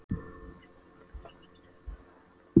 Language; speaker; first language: Icelandic; non-native, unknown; Polish